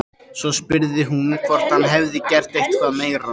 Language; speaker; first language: Icelandic; native; Icelandic